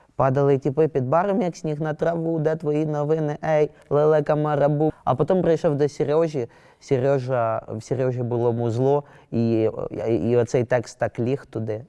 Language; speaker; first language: Ukrainian; non-native, local second language; Russian